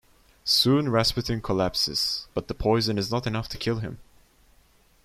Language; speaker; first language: English; non-native, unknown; Turkish